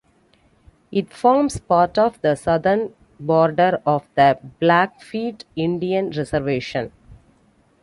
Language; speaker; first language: English; non-native, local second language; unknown